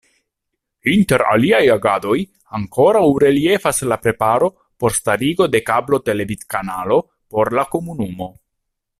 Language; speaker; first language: Esperanto; non-native, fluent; Italian